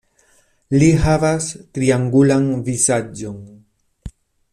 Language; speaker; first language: Esperanto; non-native, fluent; Spanish